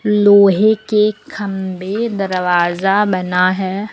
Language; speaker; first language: Hindi; native; Hindi